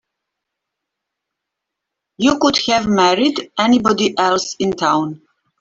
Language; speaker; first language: English; native; English